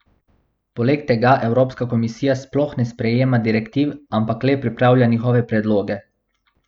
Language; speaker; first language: Slovenian; non-native, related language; Bosnian